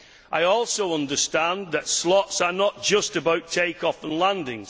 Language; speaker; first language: English; native; English